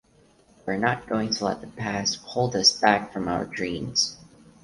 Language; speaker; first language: English; non-native, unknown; Portuguese